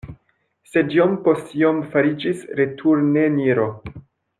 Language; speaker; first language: Esperanto; non-native, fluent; French